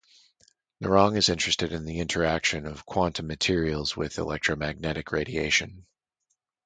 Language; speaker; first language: English; native; English